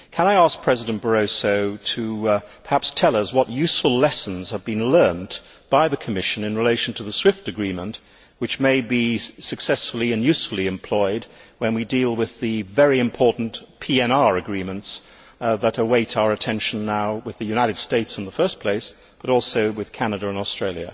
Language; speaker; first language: English; native; English